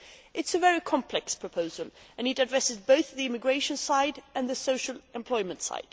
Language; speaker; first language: English; non-native, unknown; Swedish